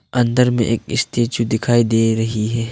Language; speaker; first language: Hindi; non-native, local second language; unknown